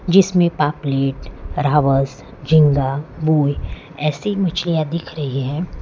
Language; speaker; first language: Hindi; non-native, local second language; Gujarati